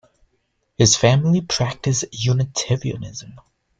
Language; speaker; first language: English; native; English